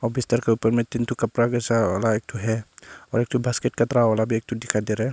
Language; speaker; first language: Hindi; non-native, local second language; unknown